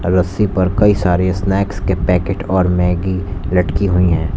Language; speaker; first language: Hindi; native; Hindi